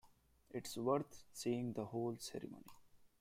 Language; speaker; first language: English; non-native, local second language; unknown